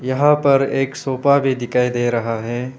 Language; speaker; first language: Hindi; non-native, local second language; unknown